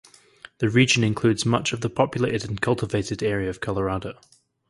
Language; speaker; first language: English; native; English